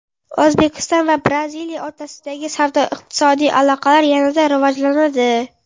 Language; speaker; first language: Uzbek; non-native, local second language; Kara-Kalpak